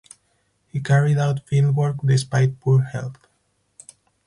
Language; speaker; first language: English; non-native, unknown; Spanish